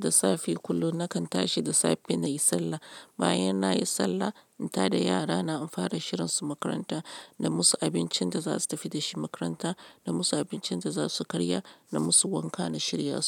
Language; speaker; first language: Hausa; non-native, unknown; Yoruba